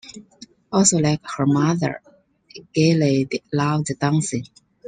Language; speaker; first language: English; non-native, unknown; Chinese